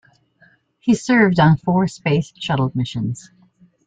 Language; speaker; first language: English; native; English